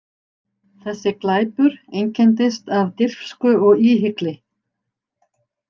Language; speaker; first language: Icelandic; native; Icelandic